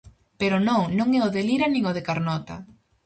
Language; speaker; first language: Galician; native; Galician